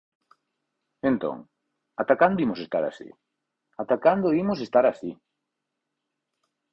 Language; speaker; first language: Galician; native; Galician